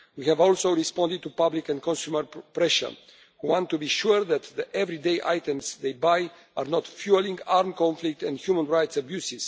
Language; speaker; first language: English; non-native, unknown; Romanian